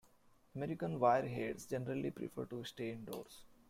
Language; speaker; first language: English; non-native, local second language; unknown